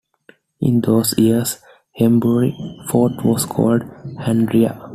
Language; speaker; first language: English; non-native, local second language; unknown